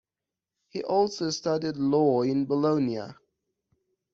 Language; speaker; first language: English; non-native, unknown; Persian